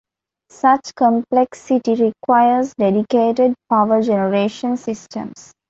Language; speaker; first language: English; non-native, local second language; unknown